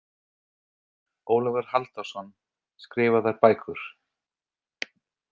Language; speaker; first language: Icelandic; non-native, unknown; English